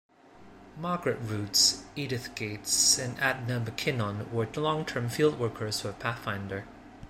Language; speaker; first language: English; non-native, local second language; Cantonese